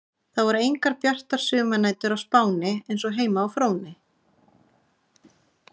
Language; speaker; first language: Icelandic; native; Icelandic